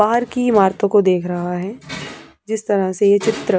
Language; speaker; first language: Hindi; non-native, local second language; Punjabi